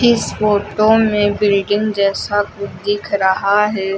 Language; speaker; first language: Hindi; native; Hindi